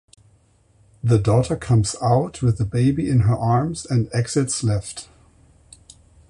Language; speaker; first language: English; non-native, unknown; German